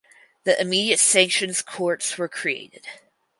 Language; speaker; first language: English; native; English